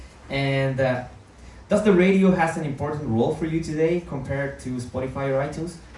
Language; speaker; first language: English; non-native, fluent; Spanish